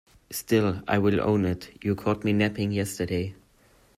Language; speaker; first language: English; non-native, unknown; German